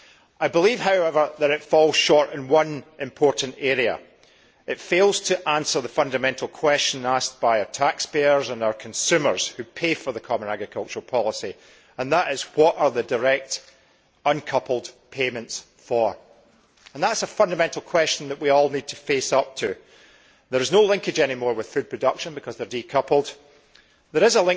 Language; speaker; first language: English; native; English